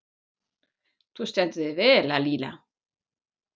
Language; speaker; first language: Icelandic; non-native, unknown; German